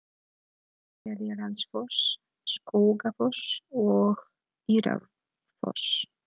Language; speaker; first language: Icelandic; non-native, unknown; Polish